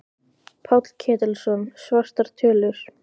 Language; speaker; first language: Icelandic; native; Icelandic